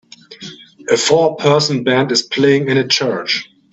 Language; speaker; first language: English; native; English